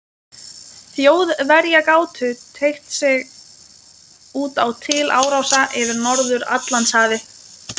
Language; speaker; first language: Icelandic; non-native, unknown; Lithuanian